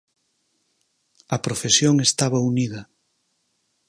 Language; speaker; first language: Galician; native; Galician